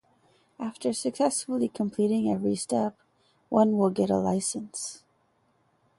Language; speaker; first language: English; native; English